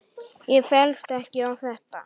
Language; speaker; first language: Icelandic; native; Icelandic